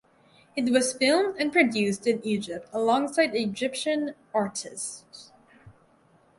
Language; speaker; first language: English; native; English